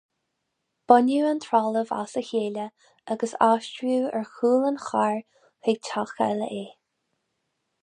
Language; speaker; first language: Irish; non-native, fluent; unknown